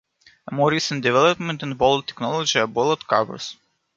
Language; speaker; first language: English; non-native, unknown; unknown